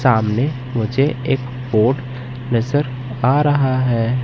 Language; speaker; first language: Hindi; native; Hindi